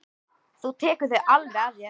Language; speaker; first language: Icelandic; native; Icelandic